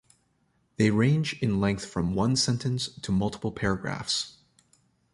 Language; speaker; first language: English; native; English